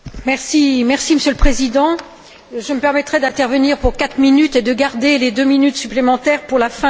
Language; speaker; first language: French; native; French